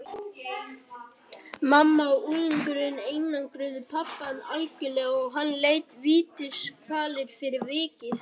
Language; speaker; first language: Icelandic; native; Icelandic